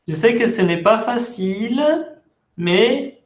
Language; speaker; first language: French; non-native, fluent; Spanish